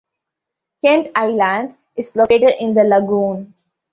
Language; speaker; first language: English; non-native, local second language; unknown